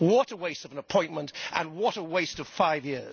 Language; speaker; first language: English; native; English